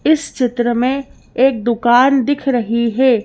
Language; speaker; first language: Hindi; native; Hindi